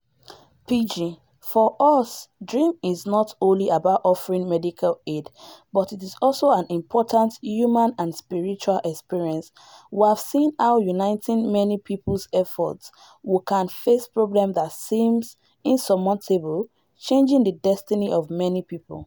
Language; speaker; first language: English; non-native, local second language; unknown